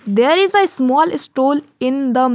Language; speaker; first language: English; non-native, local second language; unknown